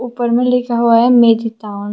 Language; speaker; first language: Hindi; non-native, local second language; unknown